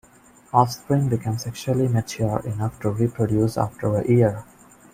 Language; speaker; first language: English; non-native, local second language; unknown